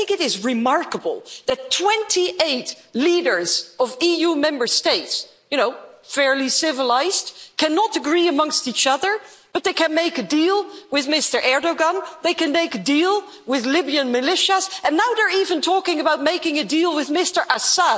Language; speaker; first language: English; non-native, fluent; Dutch